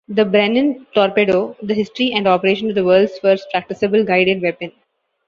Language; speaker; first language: English; non-native, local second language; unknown